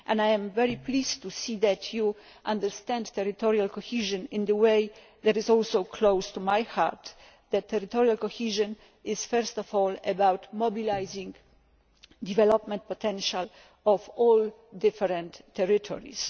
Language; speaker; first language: English; non-native, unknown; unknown